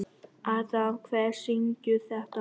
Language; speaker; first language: Icelandic; non-native, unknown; Vietnamese